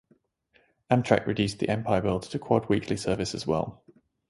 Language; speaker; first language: English; native; English